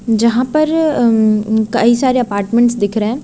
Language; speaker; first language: Hindi; native; Hindi